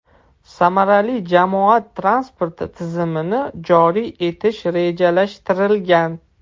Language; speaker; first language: Uzbek; non-native, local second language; Russian